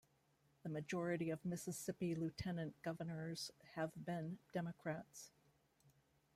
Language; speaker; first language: English; native; English